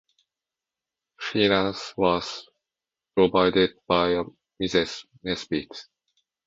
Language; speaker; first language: English; non-native, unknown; Japanese